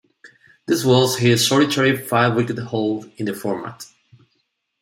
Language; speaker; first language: English; non-native, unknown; Spanish